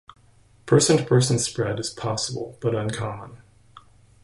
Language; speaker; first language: English; native; English